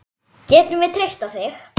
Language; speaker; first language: Icelandic; native; Icelandic